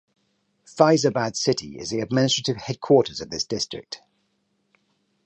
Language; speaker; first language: English; native; English